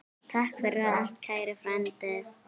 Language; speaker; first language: Icelandic; native; Icelandic